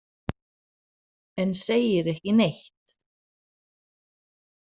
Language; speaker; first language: Icelandic; non-native, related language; Danish